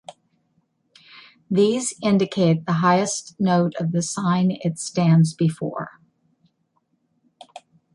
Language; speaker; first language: English; native; English